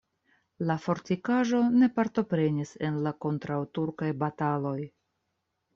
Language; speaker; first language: Esperanto; non-native, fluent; Russian